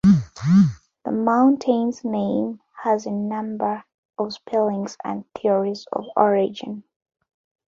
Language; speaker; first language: English; non-native, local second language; Ganda